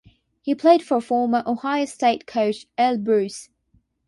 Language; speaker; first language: English; non-native, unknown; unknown